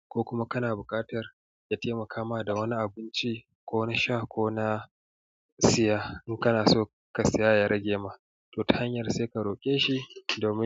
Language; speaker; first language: Hausa; native; Hausa